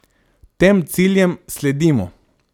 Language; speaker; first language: Slovenian; non-native, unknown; Macedonian